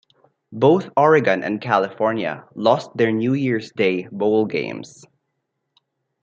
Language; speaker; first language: English; non-native, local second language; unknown